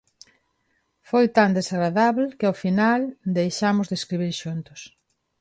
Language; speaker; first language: Galician; non-native, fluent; Spanish